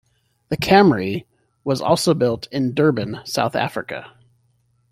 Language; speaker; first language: English; native; English